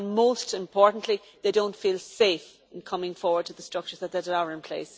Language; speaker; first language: English; native; English